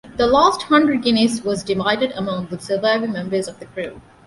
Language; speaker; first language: English; non-native, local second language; Divehi